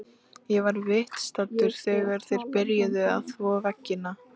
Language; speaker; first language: Icelandic; native; Icelandic